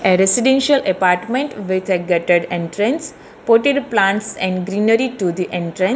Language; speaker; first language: English; non-native, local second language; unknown